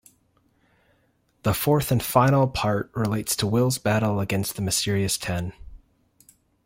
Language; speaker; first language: English; native; English